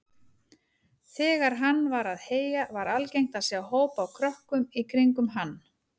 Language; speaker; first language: Icelandic; native; Icelandic